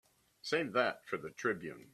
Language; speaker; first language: English; native; English